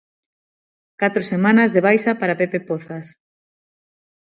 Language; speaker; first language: Galician; non-native, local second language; Spanish